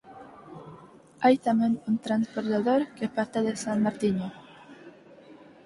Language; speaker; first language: Galician; non-native, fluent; Spanish